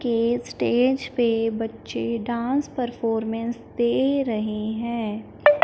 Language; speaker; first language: Hindi; non-native, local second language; Punjabi